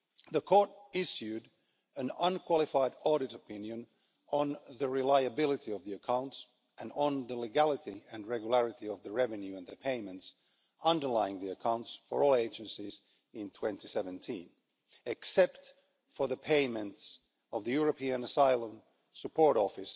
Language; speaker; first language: English; non-native, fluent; Finnish